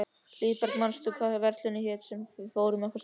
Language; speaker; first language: Icelandic; native; Icelandic